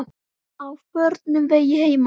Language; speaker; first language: Icelandic; native; Icelandic